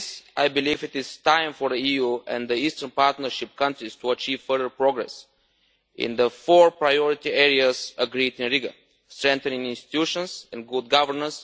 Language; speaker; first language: English; non-native, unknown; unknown